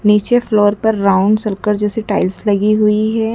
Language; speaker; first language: Hindi; native; Hindi